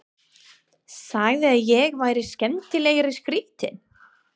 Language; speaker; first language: Icelandic; non-native, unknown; English